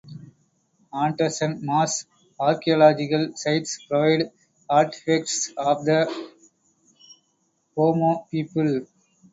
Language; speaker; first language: English; non-native, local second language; Tamil